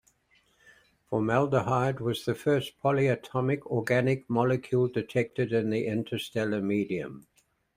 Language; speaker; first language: English; native; English